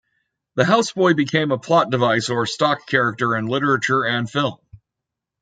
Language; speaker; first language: English; native; English